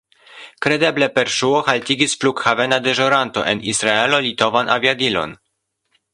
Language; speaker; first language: Esperanto; non-native, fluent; Polish